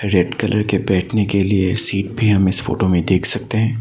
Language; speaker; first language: Hindi; non-native, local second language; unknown